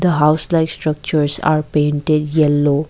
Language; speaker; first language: English; non-native, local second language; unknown